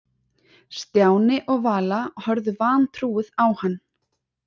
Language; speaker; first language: Icelandic; native; Icelandic